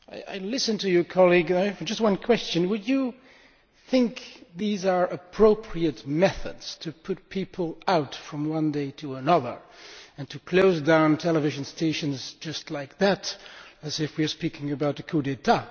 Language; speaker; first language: English; non-native, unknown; Dutch